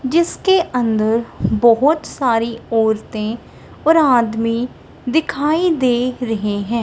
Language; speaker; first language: Hindi; non-native, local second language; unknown